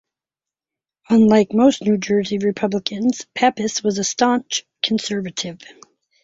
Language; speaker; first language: English; native; English